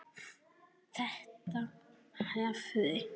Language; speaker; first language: Icelandic; native; Icelandic